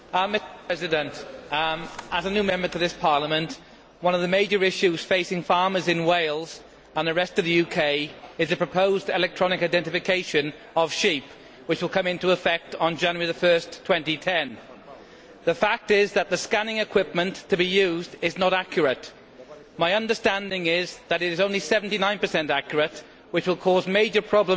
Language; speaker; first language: English; native; English